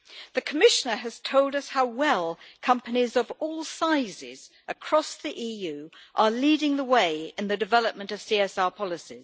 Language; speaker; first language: English; native; English